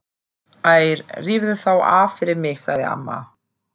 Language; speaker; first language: Icelandic; non-native, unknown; German